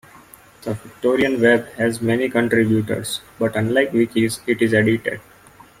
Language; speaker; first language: English; non-native, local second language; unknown